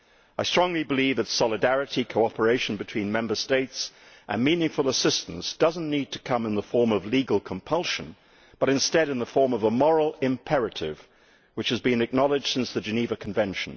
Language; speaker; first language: English; native; English